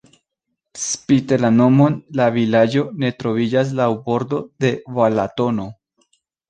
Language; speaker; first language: Esperanto; non-native, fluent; Spanish